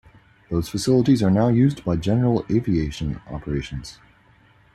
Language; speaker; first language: English; native; English